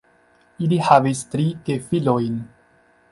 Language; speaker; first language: Esperanto; non-native, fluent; Chinese